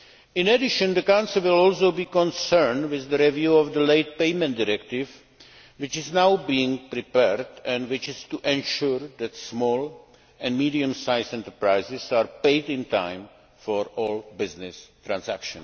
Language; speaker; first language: English; non-native, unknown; Czech